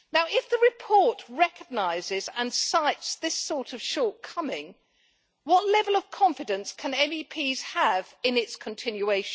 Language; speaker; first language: English; native; English